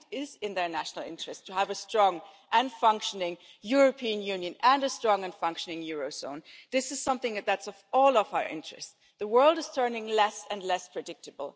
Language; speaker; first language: English; non-native, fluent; German